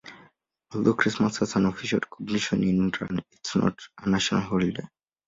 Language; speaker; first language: English; non-native, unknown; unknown